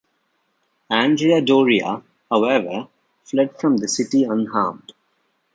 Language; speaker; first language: English; non-native, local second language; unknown